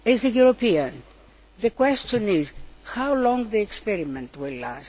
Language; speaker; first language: English; non-native, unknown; Greek